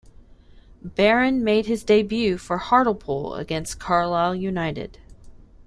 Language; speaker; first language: English; native; English